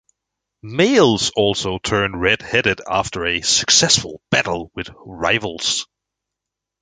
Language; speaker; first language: English; native; English